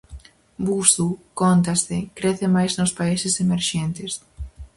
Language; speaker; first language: Galician; native; Galician